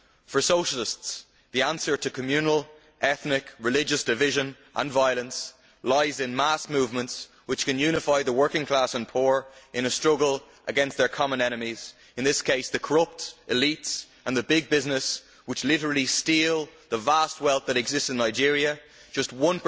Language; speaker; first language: English; native; English